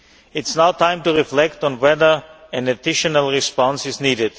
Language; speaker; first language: English; non-native, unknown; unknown